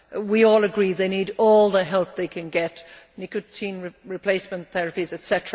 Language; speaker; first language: English; native; English